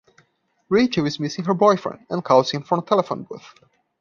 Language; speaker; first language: English; non-native, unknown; Portuguese